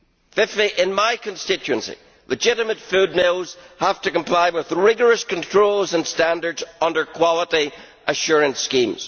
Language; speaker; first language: English; native; English